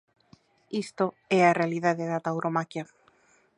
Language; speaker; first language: Galician; native; Galician